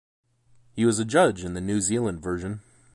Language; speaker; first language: English; native; English